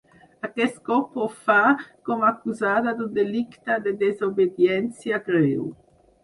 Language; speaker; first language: Catalan; non-native, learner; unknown